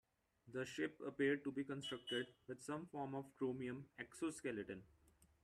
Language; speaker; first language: English; non-native, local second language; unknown